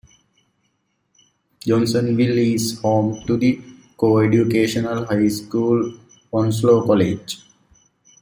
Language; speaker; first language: English; native; English